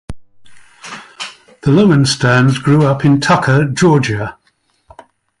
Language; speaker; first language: English; native; English